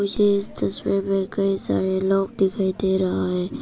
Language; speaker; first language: Hindi; non-native, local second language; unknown